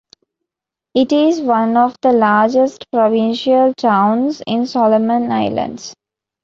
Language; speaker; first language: English; non-native, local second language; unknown